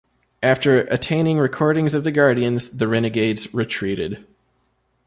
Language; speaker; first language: English; native; English